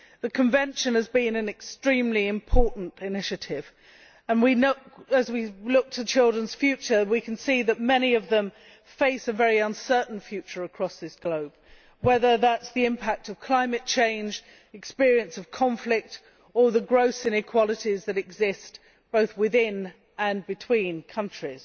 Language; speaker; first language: English; native; English